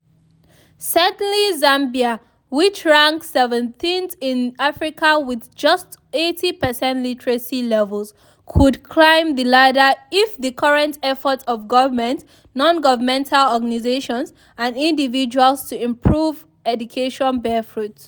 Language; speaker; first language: English; non-native, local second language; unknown